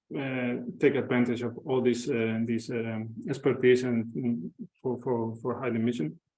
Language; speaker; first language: English; non-native, fluent; Spanish